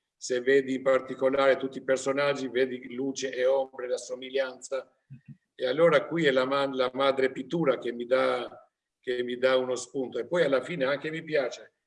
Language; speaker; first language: Italian; non-native, fluent; Albanian